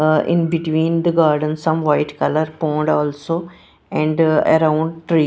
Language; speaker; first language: English; non-native, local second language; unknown